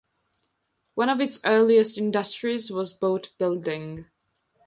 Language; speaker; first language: English; non-native, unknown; Georgian